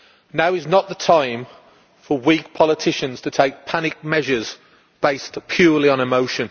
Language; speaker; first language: English; native; English